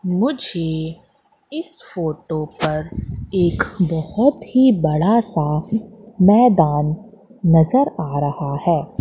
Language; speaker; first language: Hindi; native; Hindi